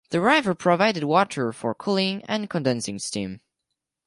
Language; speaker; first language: English; non-native, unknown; French